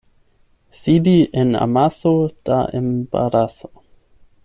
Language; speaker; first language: Esperanto; non-native, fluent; German